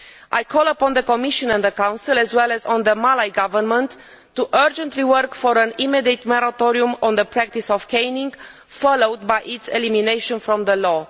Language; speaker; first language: English; non-native, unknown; Romanian